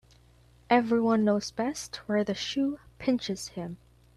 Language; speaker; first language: English; non-native, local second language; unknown